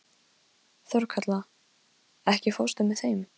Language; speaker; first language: Icelandic; non-native, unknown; Polish